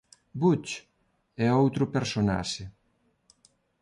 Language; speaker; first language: Galician; non-native, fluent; Spanish